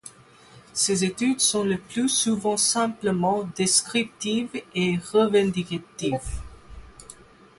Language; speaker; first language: French; non-native, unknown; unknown